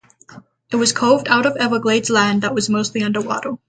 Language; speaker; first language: English; native; English